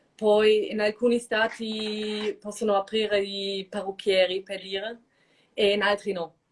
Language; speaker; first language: Italian; non-native, fluent; German